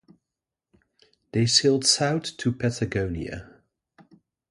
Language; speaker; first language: English; non-native, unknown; Dutch